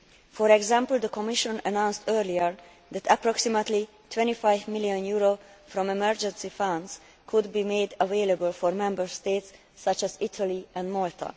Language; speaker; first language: English; non-native, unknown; Hungarian